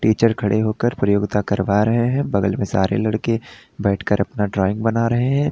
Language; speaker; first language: Hindi; native; Hindi